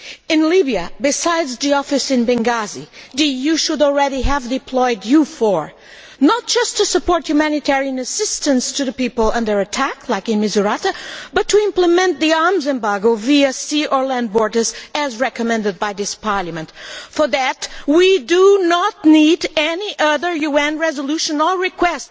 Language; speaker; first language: English; non-native, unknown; Portuguese